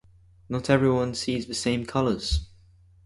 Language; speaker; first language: English; native; English